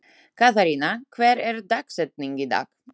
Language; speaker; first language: Icelandic; non-native, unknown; Slovak